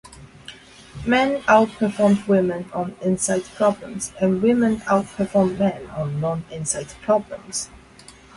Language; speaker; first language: English; non-native, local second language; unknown